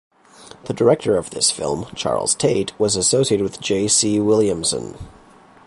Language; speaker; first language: English; native; English